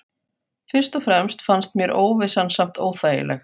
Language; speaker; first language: Icelandic; non-native, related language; Faroese